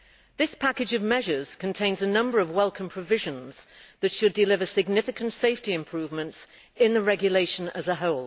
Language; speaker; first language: English; native; English